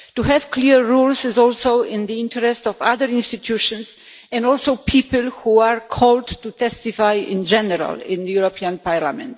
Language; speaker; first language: English; non-native, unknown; Polish